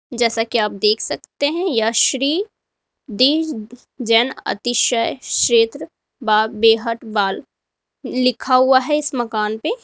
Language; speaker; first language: Hindi; native; Hindi